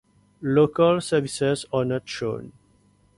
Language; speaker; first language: English; non-native, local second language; Morisyen